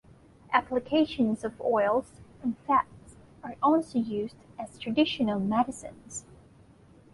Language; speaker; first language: English; non-native, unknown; Thai